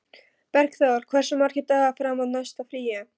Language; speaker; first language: Icelandic; non-native, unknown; Polish